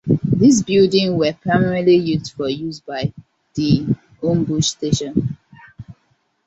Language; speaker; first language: English; non-native, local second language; Hausa